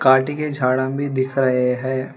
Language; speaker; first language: Hindi; non-native, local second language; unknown